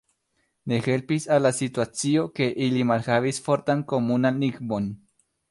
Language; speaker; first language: Esperanto; non-native, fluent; Spanish